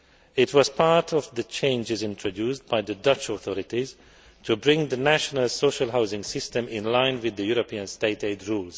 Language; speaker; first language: English; non-native, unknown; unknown